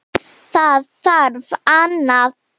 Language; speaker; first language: Icelandic; non-native, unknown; Slovenian